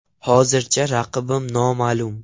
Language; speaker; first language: Uzbek; non-native, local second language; Russian